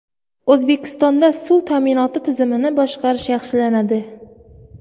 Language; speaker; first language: Uzbek; native; Uzbek